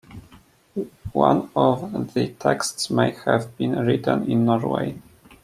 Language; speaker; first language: English; non-native, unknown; Polish